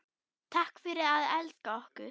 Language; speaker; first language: Icelandic; non-native, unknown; German